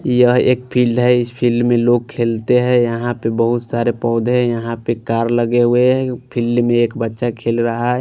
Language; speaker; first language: Hindi; non-native, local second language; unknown